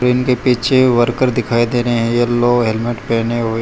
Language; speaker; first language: Hindi; non-native, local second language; Gujarati